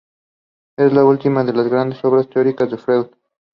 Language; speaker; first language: English; non-native, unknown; Spanish